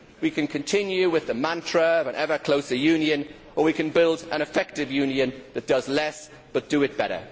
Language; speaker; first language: English; native; English